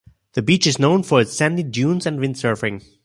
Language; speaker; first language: English; non-native, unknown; German